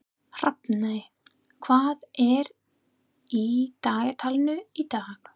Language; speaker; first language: Icelandic; non-native, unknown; English